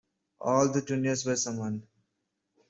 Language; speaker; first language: English; non-native, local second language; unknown